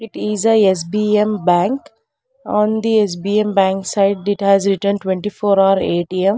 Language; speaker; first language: English; non-native, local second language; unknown